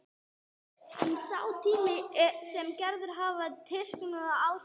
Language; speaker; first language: Icelandic; non-native, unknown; English